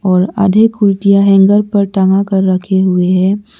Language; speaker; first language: Hindi; non-native, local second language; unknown